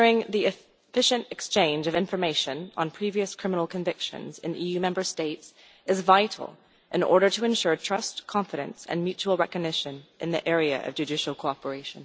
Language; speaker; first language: English; non-native, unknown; Dutch